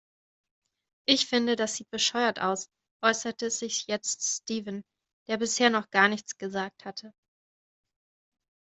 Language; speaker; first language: German; native; German